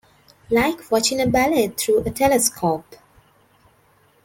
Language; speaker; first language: English; non-native, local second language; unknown